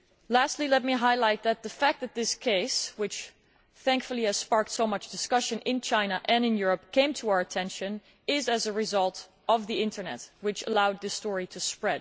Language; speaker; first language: English; non-native, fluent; Dutch